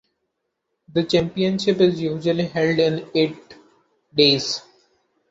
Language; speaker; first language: English; non-native, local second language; Marathi